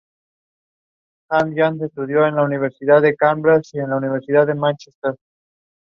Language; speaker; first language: English; non-native, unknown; Spanish